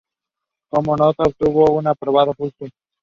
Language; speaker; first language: English; non-native, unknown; Spanish